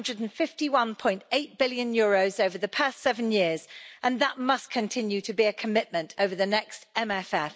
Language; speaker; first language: English; native; English